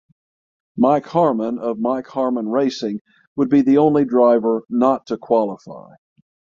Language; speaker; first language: English; native; English